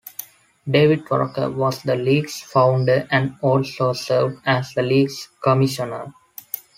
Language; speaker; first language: English; non-native, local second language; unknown